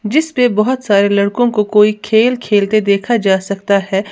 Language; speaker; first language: Hindi; native; Hindi